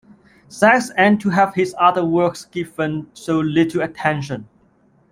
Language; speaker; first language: English; non-native, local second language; Cantonese